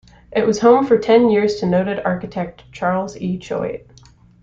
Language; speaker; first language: English; native; English